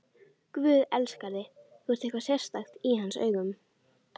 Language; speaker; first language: Icelandic; native; Icelandic